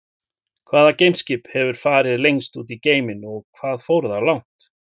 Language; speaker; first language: Icelandic; native; Icelandic